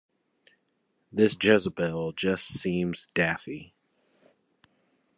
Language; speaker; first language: English; native; English